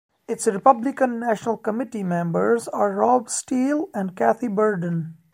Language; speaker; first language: English; non-native, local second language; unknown